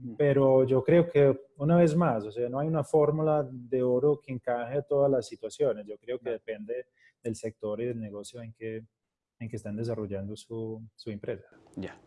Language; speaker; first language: Spanish; non-native, related language; Portuguese